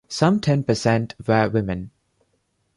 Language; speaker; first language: English; non-native, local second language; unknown